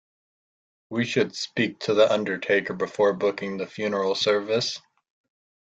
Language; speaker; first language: English; native; English